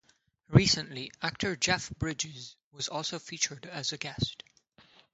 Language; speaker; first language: English; non-native, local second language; Tamil